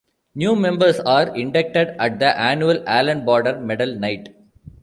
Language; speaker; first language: English; non-native, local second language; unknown